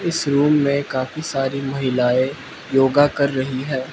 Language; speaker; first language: Hindi; non-native, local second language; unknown